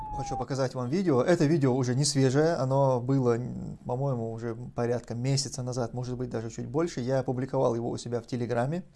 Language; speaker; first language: Russian; non-native, local second language; Chechen